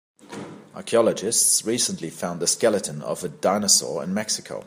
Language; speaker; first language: English; native; English